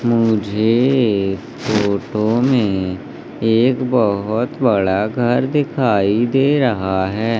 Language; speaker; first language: Hindi; native; Hindi